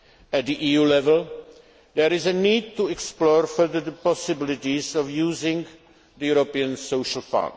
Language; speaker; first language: English; non-native, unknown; Czech